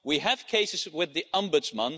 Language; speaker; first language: English; non-native, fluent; Dutch